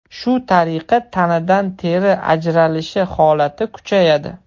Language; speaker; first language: Uzbek; non-native, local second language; Russian